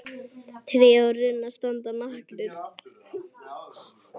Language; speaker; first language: Icelandic; native; Icelandic